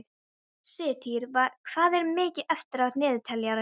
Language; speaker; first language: Icelandic; non-native, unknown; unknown